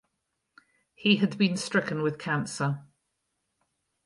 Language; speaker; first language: English; native; English